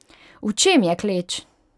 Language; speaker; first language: Slovenian; non-native, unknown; Hungarian